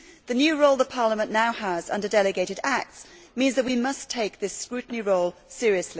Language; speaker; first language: English; native; English